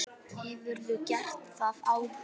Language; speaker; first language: Icelandic; native; Icelandic